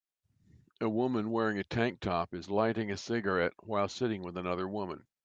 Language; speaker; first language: English; native; English